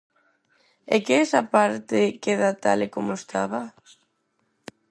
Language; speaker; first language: Galician; non-native, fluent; Spanish